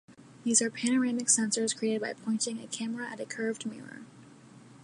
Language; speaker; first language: English; native; English